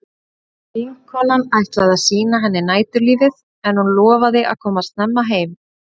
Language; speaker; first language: Icelandic; native; Icelandic